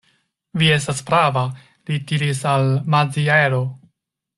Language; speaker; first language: Esperanto; non-native, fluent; Chinese